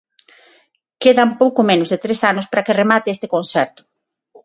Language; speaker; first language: Galician; non-native, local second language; Spanish